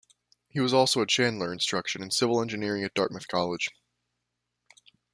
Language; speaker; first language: English; native; English